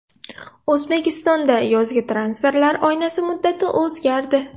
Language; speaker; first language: Uzbek; non-native, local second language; Russian